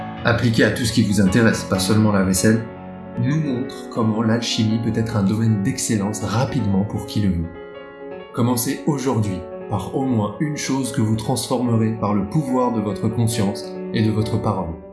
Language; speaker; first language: French; native; French